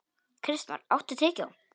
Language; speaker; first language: Icelandic; non-native, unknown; Polish